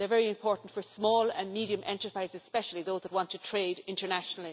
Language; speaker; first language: English; native; English